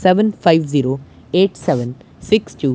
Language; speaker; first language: Hindi; non-native, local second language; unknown